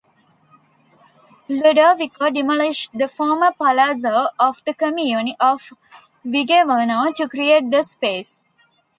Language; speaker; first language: English; non-native, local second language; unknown